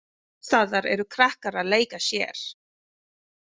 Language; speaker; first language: Icelandic; non-native, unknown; Filipino